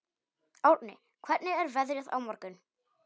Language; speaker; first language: Icelandic; non-native, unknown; Polish